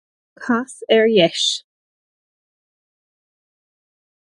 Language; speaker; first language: Irish; non-native, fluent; English